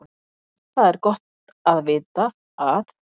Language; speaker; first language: Icelandic; native; Icelandic